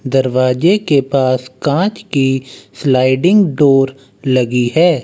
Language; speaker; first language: Hindi; native; Hindi